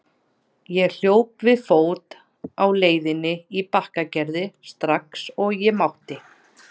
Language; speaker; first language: Icelandic; native; Icelandic